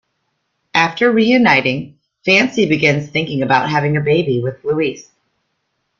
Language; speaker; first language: English; native; English